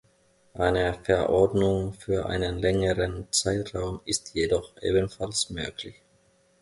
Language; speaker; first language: German; non-native, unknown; Finnish